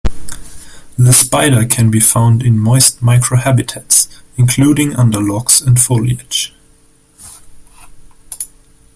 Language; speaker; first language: English; non-native, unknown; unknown